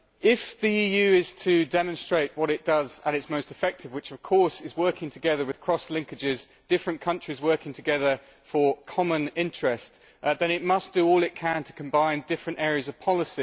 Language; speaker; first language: English; native; English